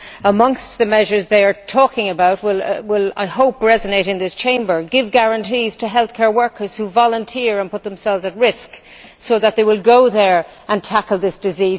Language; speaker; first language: English; native; English